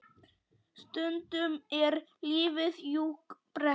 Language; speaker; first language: Icelandic; non-native, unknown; Polish